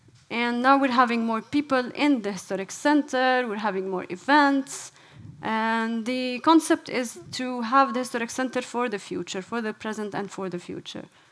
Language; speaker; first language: English; non-native, fluent; Arabic